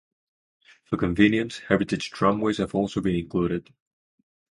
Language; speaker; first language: English; non-native, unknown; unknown